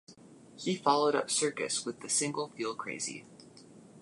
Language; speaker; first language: English; native; English